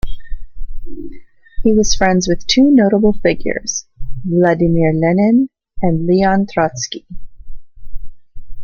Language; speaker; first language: English; native; English